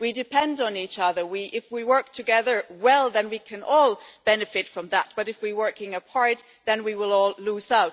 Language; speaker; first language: English; non-native, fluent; German